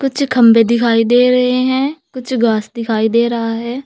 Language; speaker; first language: Hindi; native; Hindi